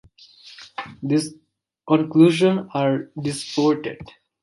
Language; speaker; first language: English; non-native, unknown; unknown